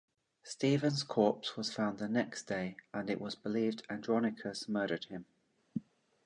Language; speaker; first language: English; native; English